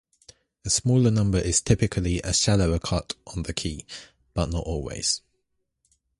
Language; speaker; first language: English; native; English